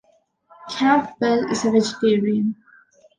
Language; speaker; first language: English; non-native, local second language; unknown